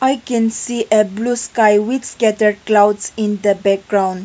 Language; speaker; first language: English; non-native, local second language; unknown